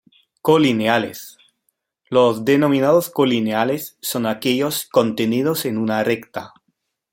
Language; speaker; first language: Spanish; non-native, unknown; German